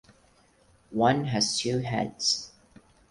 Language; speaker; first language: English; non-native, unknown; Portuguese